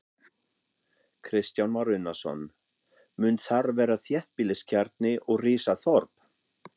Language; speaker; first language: Icelandic; non-native, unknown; German